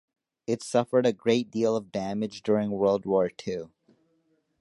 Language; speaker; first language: English; native; English